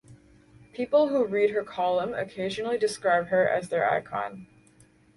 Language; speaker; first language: English; native; English